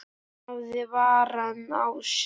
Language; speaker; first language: Icelandic; native; Icelandic